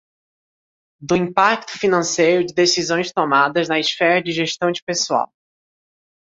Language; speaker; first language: Portuguese; native; Portuguese